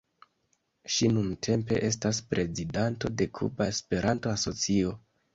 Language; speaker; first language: Esperanto; non-native, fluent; Kinyarwanda